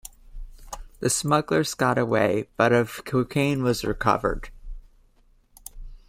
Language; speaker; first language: English; native; English